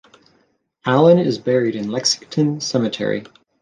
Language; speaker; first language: English; native; English